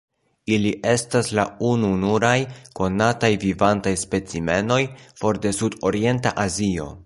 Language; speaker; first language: Esperanto; non-native, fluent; Polish